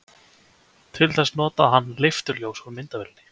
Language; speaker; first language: Icelandic; native; Icelandic